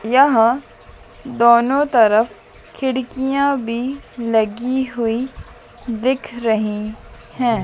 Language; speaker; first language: Hindi; native; Hindi